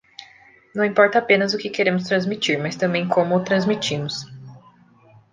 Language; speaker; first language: Portuguese; native; Portuguese